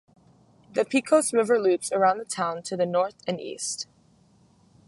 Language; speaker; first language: English; native; English